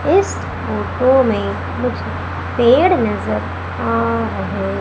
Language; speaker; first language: Hindi; native; Hindi